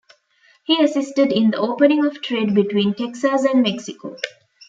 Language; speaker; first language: English; non-native, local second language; Tamil